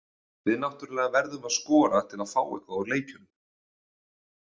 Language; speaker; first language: Icelandic; native; Icelandic